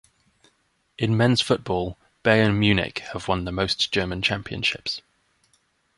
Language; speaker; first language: English; native; English